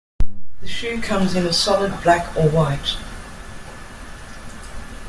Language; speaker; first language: English; native; English